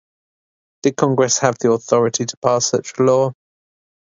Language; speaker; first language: English; native; English